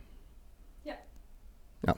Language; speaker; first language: Norwegian; native; Norwegian